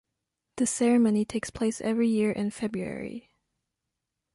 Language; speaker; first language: English; non-native, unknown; French